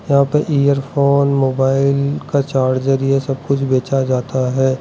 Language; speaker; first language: Hindi; non-native, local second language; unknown